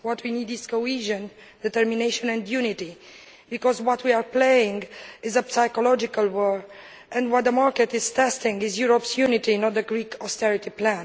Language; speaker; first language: English; non-native, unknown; Romanian